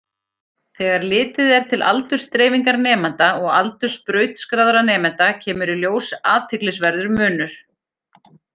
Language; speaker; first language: Icelandic; native; Icelandic